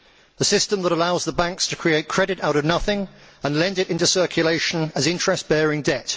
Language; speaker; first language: English; native; English